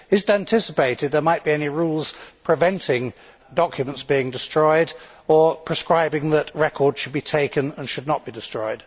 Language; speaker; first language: English; native; English